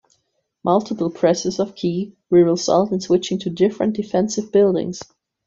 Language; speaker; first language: English; non-native, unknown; German